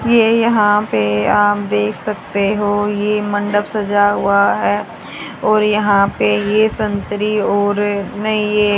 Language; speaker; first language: Hindi; native; Hindi